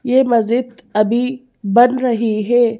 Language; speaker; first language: Hindi; native; Hindi